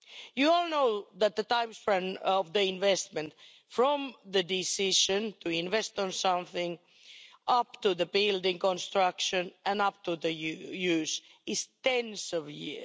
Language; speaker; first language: English; non-native, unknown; Finnish